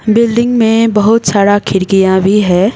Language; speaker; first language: Hindi; non-native, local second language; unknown